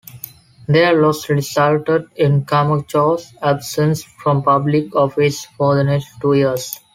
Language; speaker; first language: English; non-native, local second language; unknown